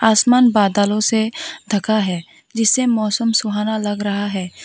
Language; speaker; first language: Hindi; non-native, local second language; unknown